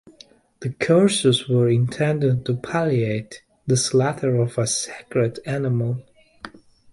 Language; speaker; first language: English; native; English